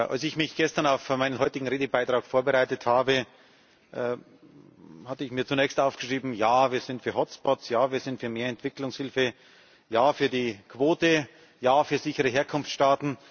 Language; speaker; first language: German; native; German